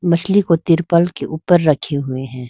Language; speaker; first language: Hindi; non-native, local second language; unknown